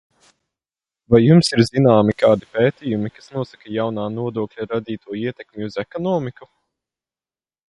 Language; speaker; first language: Latvian; non-native, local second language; Russian